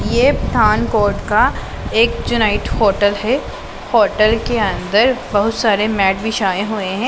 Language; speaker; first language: Hindi; non-native, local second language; Punjabi